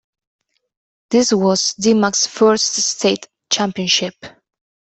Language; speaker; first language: English; non-native, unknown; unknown